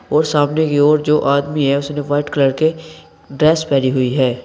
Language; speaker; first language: Hindi; native; Hindi